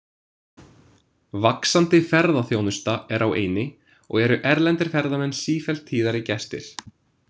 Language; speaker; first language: Icelandic; non-native, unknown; English